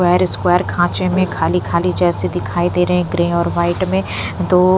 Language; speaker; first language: Hindi; non-native, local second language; Punjabi